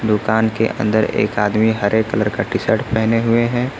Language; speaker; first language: Hindi; native; Hindi